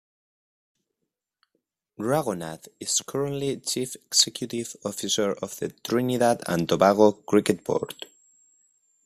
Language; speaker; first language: English; non-native, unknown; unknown